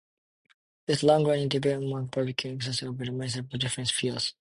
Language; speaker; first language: English; non-native, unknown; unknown